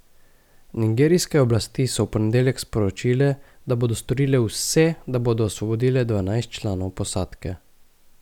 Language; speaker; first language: Slovenian; native; Slovenian